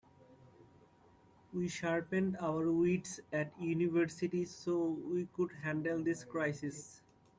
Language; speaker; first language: English; non-native, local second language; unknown